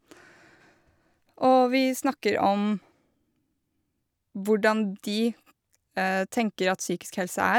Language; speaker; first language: Norwegian; native; Norwegian